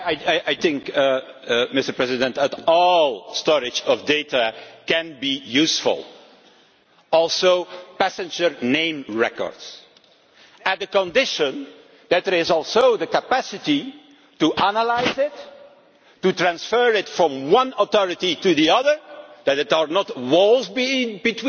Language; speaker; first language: English; non-native, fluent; Dutch